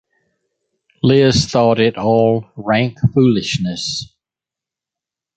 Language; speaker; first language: English; native; English